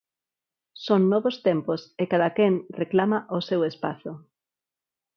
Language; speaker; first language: Galician; non-native, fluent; Spanish